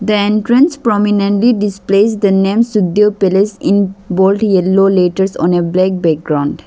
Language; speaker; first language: English; non-native, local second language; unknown